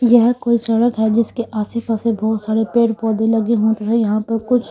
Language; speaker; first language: Hindi; native; Hindi